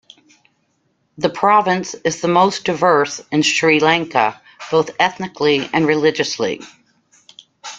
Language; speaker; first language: English; native; English